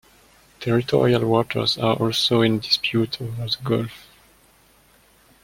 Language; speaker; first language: English; non-native, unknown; French